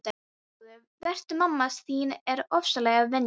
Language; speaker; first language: Icelandic; non-native, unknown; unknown